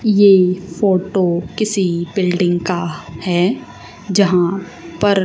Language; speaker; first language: Hindi; native; Hindi